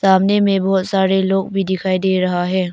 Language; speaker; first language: Hindi; non-native, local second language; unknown